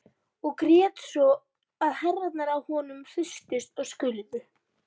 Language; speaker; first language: Icelandic; native; Icelandic